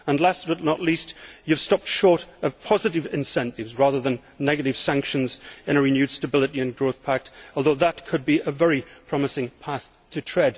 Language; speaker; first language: English; native; English